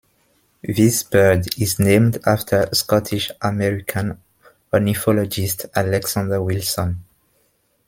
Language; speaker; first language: English; non-native, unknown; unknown